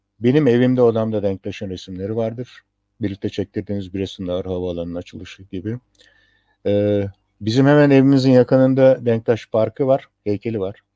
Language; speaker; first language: Turkish; native; Turkish